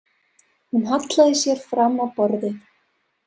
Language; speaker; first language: Icelandic; non-native, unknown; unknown